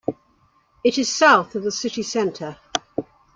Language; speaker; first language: English; native; English